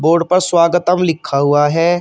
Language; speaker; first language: Hindi; native; Hindi